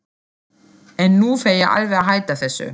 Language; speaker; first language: Icelandic; non-native, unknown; German